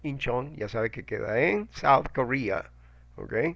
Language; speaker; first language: Spanish; native; Spanish